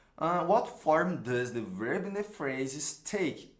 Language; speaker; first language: English; non-native, fluent; Portuguese